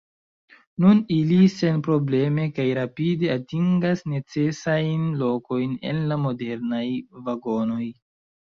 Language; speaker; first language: Esperanto; non-native, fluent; Chinese